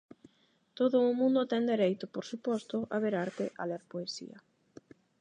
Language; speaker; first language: Galician; non-native, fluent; Spanish